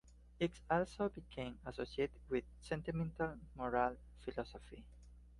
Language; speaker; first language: English; non-native, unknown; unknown